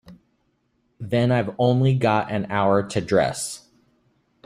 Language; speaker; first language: English; native; English